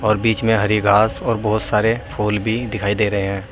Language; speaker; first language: Hindi; native; Hindi